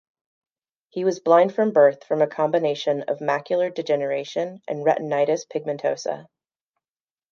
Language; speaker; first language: English; native; English